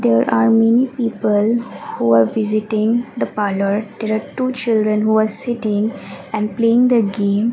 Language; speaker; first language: English; non-native, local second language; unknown